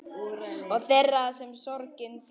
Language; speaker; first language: Icelandic; native; Icelandic